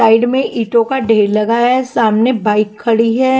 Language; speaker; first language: Hindi; non-native, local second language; Punjabi